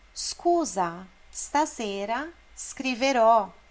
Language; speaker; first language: Italian; non-native, fluent; Portuguese